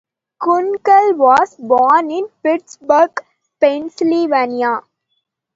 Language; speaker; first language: English; non-native, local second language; Tamil